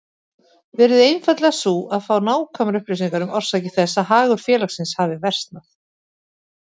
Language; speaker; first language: Icelandic; native; Icelandic